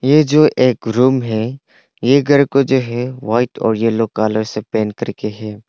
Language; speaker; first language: Hindi; non-native, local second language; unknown